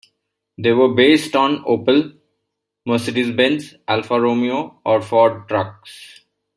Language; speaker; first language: English; non-native, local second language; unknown